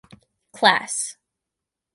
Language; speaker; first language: English; native; English